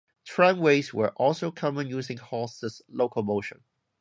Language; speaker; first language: English; non-native, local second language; Cantonese